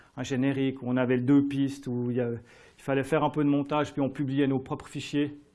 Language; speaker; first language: French; native; French